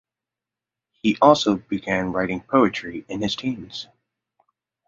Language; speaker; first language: English; native; English